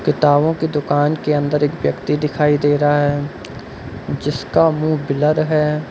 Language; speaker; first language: Hindi; native; Hindi